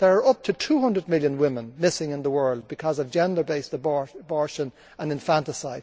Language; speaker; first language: English; native; English